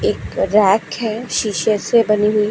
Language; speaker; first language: Hindi; native; Hindi